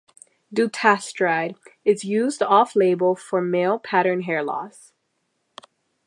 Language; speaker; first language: English; native; English